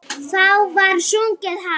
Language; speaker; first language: Icelandic; native; Icelandic